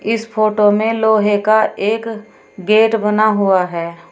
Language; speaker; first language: Hindi; native; Hindi